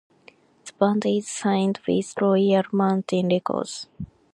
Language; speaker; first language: English; non-native, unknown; Japanese